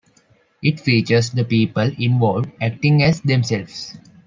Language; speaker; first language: English; non-native, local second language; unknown